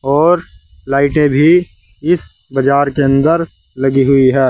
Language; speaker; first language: Hindi; native; Hindi